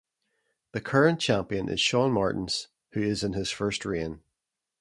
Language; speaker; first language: English; native; English